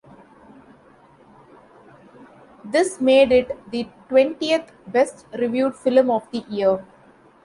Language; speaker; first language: English; non-native, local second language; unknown